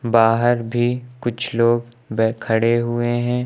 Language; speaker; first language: Hindi; native; Hindi